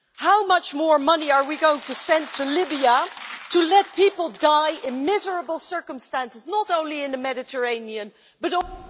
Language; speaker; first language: English; non-native, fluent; Dutch